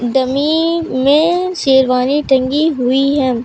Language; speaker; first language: Hindi; native; Hindi